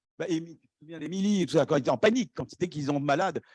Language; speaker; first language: French; native; French